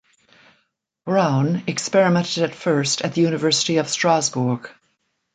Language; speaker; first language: English; native; English